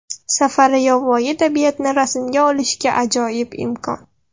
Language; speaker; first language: Uzbek; non-native, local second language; Russian